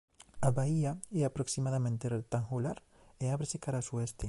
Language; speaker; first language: Galician; native; Galician